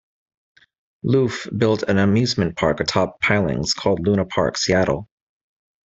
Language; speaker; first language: English; native; English